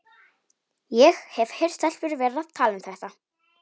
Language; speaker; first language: Icelandic; non-native, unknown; Polish